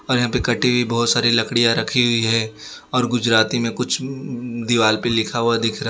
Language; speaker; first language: Hindi; non-native, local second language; Gujarati